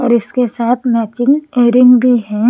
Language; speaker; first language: Hindi; non-native, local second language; Punjabi